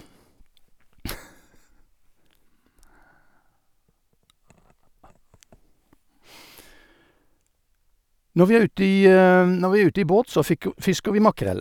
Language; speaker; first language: Norwegian; native; Norwegian